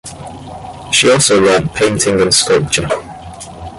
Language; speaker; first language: English; native; English